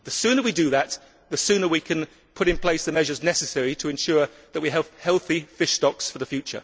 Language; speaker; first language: English; native; English